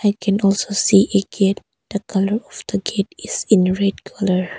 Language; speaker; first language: English; non-native, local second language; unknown